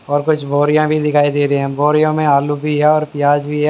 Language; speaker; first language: Hindi; native; Hindi